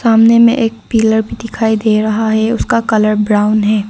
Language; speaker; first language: Hindi; non-native, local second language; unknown